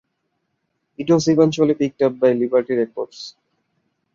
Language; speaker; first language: English; non-native, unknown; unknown